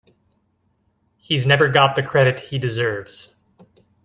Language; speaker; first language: English; native; English